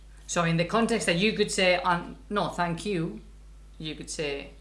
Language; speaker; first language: English; non-native, fluent; Spanish